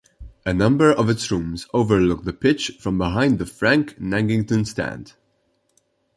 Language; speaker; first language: English; non-native, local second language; Maltese